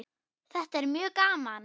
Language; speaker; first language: Icelandic; non-native, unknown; German